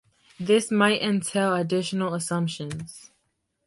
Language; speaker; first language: English; native; English